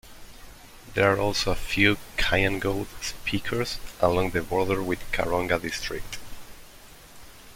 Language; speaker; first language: English; non-native, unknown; Spanish